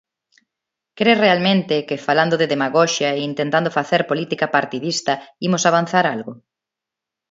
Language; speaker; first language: Galician; non-native, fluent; Spanish